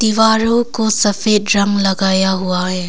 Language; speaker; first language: Hindi; non-native, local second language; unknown